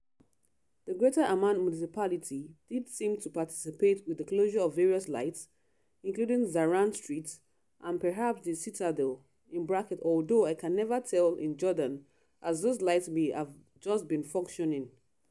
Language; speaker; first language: English; non-native, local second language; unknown